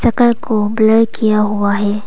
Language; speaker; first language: Hindi; non-native, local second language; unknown